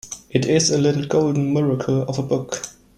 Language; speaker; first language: English; non-native, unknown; German